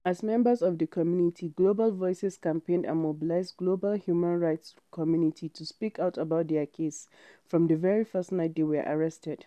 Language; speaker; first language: English; non-native, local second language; Hausa